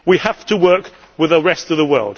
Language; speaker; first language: English; native; English